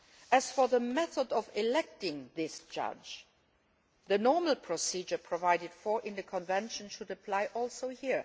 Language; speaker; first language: English; non-native, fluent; Luxembourgish